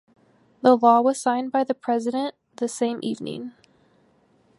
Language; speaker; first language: English; native; English